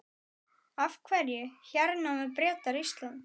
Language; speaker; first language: Icelandic; native; Icelandic